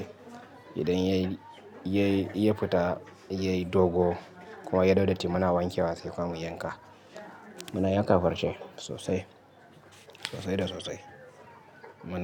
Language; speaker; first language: Hausa; native; Hausa